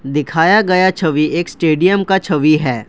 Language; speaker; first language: Hindi; non-native, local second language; Assamese